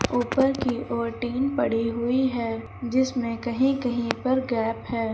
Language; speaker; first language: Hindi; native; Hindi